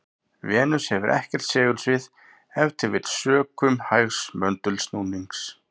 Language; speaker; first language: Icelandic; native; Icelandic